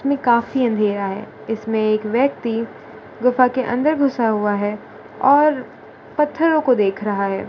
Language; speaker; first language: Hindi; non-native, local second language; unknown